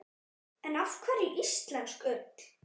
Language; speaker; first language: Icelandic; native; Icelandic